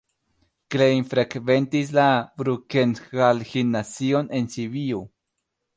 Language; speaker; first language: Esperanto; non-native, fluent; Spanish